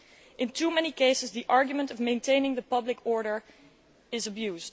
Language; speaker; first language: English; non-native, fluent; Dutch